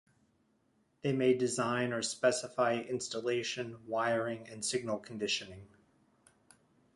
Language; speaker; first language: English; native; English